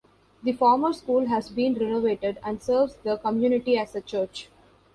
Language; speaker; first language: English; non-native, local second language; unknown